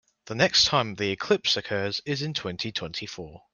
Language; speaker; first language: English; native; English